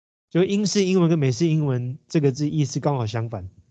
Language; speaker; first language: Chinese; native; Chinese